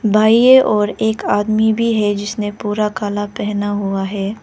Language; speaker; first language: Hindi; non-native, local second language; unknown